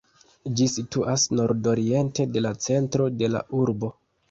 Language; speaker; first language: Esperanto; non-native, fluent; Kinyarwanda